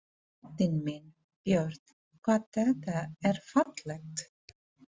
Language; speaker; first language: Icelandic; non-native, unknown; Filipino